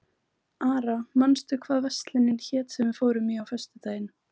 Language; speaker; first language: Icelandic; native; Icelandic